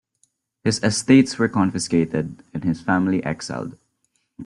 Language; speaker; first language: English; non-native, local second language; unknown